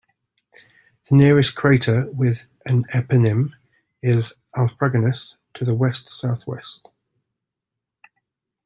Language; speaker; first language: English; native; English